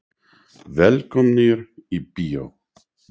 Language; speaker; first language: Icelandic; non-native, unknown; English